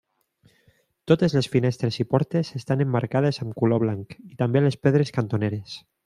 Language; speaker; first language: Catalan; non-native, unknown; Spanish